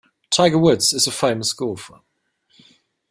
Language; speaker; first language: English; non-native, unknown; German